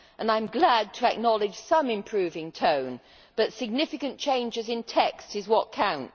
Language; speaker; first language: English; native; English